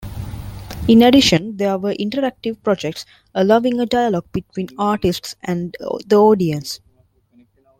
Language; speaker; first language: English; non-native, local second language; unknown